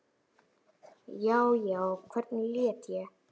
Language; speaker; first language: Icelandic; native; Icelandic